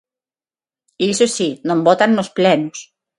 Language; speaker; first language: Galician; non-native, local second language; Spanish